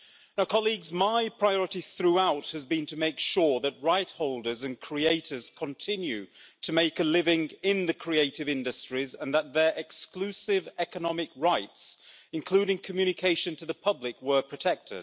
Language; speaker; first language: English; native; English